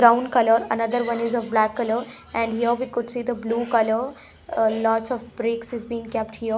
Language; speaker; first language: English; non-native, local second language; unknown